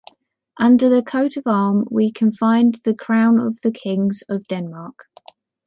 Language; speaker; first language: English; native; English